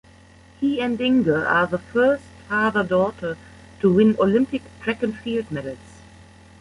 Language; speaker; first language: English; non-native, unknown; German